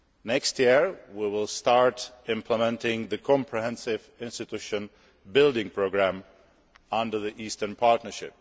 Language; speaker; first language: English; non-native, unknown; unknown